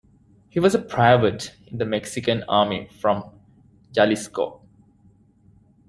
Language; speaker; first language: English; native; English